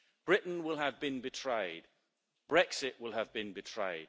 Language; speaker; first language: English; native; English